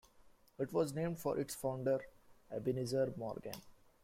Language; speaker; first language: English; non-native, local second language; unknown